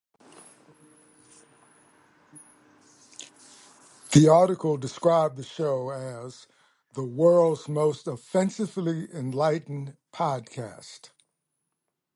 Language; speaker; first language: English; native; English